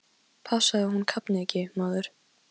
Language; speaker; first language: Icelandic; non-native, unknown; Polish